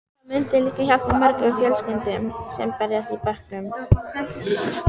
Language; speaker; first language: Icelandic; native; Icelandic